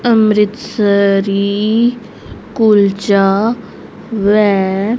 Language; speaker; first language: Hindi; native; Hindi